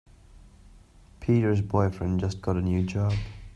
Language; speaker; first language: English; non-native, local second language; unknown